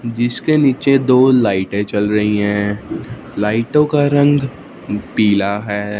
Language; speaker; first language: Hindi; non-native, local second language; Punjabi